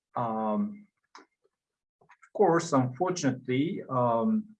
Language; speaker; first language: English; non-native, fluent; Japanese